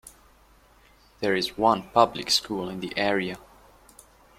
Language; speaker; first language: English; non-native, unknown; French